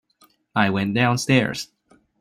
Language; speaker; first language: English; non-native, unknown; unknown